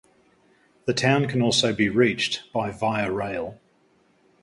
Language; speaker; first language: English; native; English